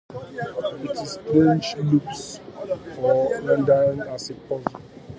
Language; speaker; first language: English; native; English